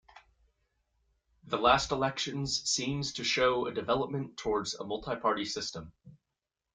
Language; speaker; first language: English; native; English